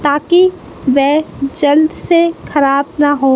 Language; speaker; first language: Hindi; native; Hindi